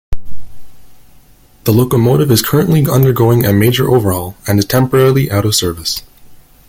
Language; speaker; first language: English; native; English